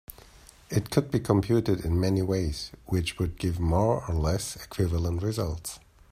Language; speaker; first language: English; native; English